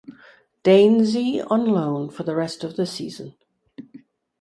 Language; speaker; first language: English; native; English